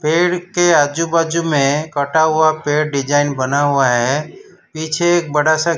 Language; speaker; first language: Hindi; non-native, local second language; Gujarati